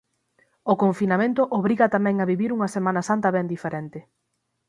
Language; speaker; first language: Galician; native; Galician